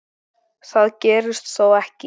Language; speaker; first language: Icelandic; native; Icelandic